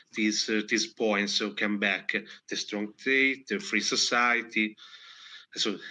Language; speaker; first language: English; non-native, fluent; Italian